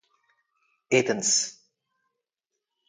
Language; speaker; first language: English; non-native, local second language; Telugu